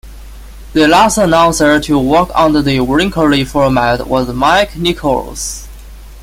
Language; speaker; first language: English; non-native, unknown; Chinese